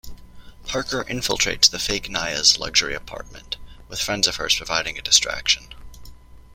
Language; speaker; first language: English; native; English